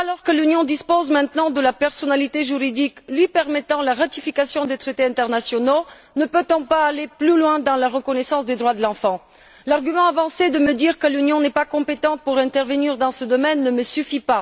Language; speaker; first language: French; non-native, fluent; Bulgarian